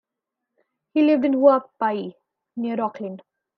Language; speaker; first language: English; non-native, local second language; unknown